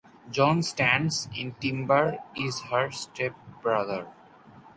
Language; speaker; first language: English; non-native, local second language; Bangla